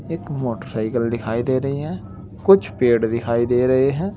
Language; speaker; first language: Hindi; native; Hindi